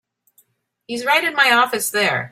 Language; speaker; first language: English; native; English